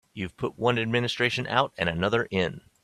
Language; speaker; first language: English; native; English